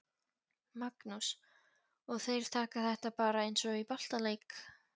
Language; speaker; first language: Icelandic; non-native, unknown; Polish